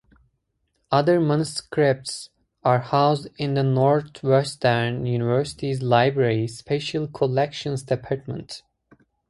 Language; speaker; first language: English; native; English